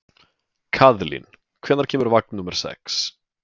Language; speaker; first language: Icelandic; native; Icelandic